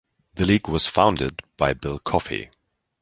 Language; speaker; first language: English; non-native, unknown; German